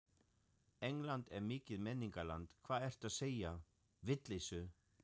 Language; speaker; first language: Icelandic; non-native, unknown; German